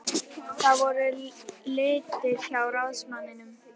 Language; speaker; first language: Icelandic; native; Icelandic